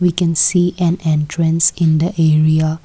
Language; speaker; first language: English; non-native, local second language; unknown